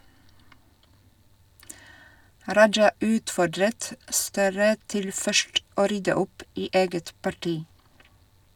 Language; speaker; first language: Norwegian; non-native, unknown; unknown